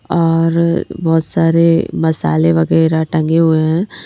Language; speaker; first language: Hindi; native; Hindi